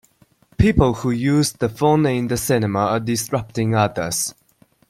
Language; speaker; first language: English; non-native, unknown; Chinese